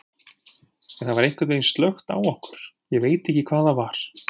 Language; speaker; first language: Icelandic; native; Icelandic